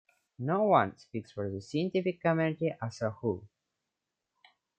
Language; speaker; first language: English; non-native, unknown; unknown